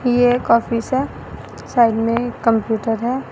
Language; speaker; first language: Hindi; non-native, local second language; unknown